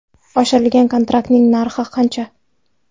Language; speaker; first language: Uzbek; non-native, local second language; Kara-Kalpak